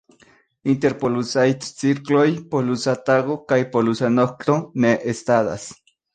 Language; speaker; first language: Esperanto; non-native, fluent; Spanish